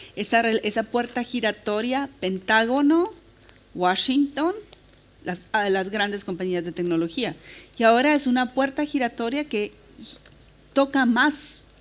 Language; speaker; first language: Spanish; native; Spanish